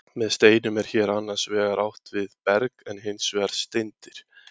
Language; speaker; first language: Icelandic; native; Icelandic